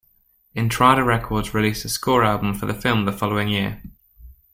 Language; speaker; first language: English; native; English